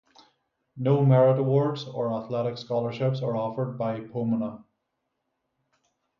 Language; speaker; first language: English; native; English